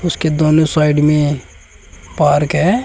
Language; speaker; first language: Hindi; native; Hindi